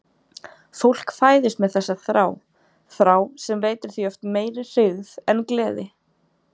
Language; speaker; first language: Icelandic; native; Icelandic